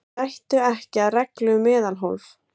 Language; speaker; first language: Icelandic; native; Icelandic